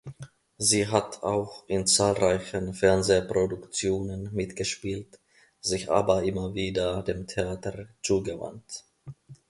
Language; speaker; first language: German; non-native, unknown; Finnish